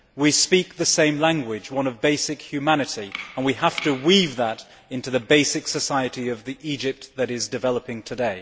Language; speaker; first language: English; native; English